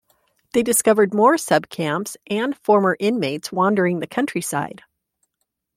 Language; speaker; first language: English; native; English